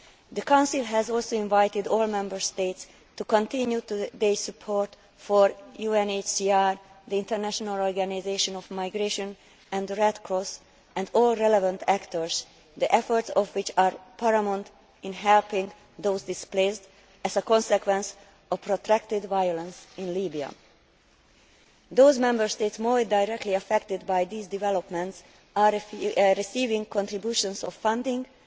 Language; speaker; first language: English; non-native, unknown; Hungarian